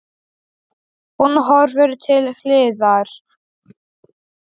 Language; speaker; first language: Icelandic; non-native, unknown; Polish